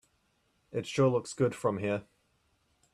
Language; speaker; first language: English; native; English